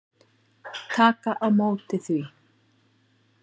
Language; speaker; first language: Icelandic; native; Icelandic